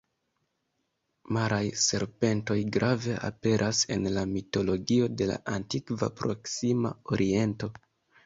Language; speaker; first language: Esperanto; non-native, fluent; Kinyarwanda